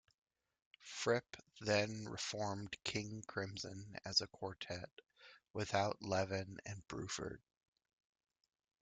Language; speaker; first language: English; native; English